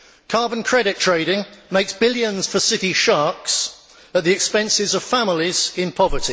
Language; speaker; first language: English; native; English